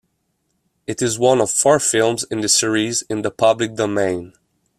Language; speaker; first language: English; non-native, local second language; French